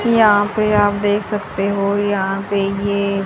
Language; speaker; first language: Hindi; native; Hindi